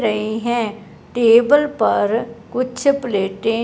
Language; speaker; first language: Hindi; non-native, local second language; Punjabi